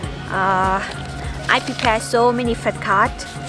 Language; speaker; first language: English; non-native, learner; Thai